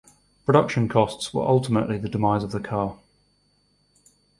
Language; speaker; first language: English; native; English